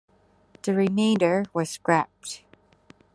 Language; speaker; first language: English; non-native, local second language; Cantonese